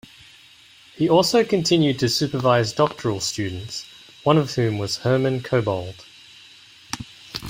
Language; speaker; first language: English; native; English